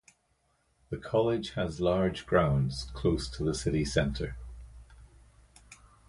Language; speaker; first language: English; native; English